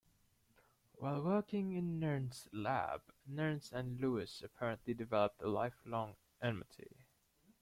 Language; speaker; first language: English; native; English